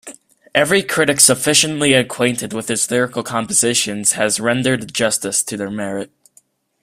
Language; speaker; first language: English; native; English